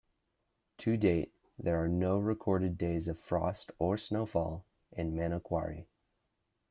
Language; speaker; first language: English; native; English